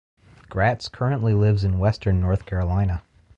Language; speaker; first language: English; native; English